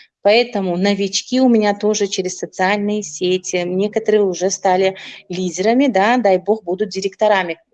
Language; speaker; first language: Russian; non-native, local second language; Tajik